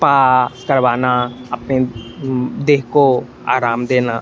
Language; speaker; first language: Hindi; non-native, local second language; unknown